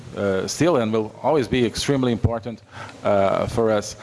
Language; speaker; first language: English; non-native, fluent; Portuguese